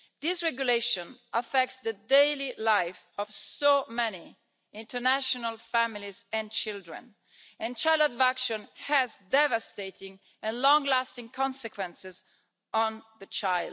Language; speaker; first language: English; non-native, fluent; Italian